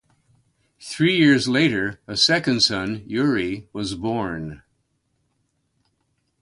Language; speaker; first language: English; native; English